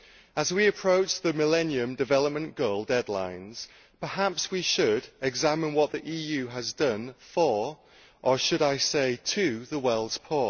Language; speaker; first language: English; native; English